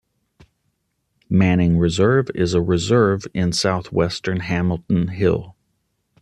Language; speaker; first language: English; native; English